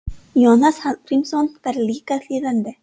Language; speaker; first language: Icelandic; non-native, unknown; English